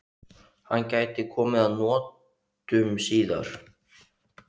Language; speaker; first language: Icelandic; native; Icelandic